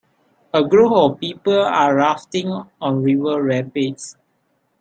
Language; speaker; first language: English; non-native, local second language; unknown